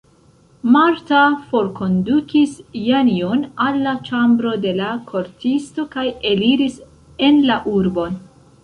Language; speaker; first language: Esperanto; non-native, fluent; Central Kurdish